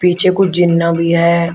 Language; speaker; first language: Hindi; native; Hindi